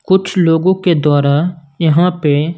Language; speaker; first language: Hindi; non-native, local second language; Punjabi